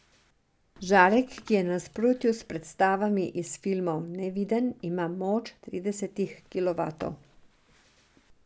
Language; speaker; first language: Slovenian; non-native, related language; Serbian